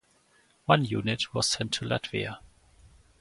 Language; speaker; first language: English; non-native, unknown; German